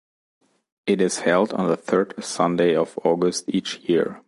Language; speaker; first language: English; non-native, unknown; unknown